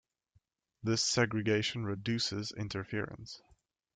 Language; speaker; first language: English; native; English